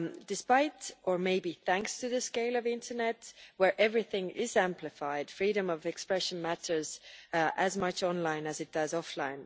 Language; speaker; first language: English; non-native, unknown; Estonian